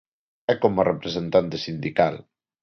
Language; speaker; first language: Galician; non-native, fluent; Spanish